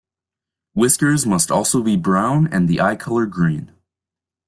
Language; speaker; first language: English; native; English